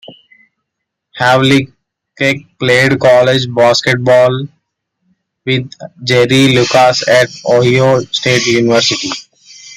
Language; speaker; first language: English; non-native, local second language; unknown